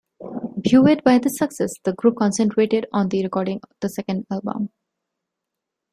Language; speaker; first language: English; non-native, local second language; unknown